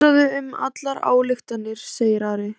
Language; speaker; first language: Icelandic; native; Icelandic